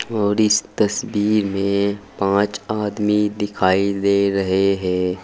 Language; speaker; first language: Hindi; native; Hindi